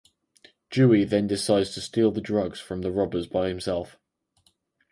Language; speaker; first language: English; native; English